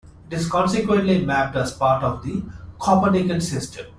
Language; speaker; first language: English; non-native, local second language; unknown